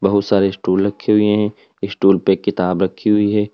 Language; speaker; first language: Hindi; native; Hindi